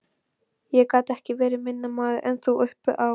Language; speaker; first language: Icelandic; non-native, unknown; Polish